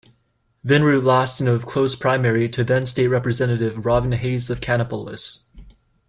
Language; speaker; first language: English; native; English